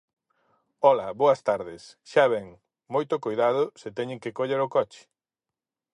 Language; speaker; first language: Galician; native; Galician